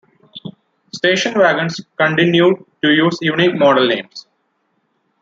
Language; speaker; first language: English; non-native, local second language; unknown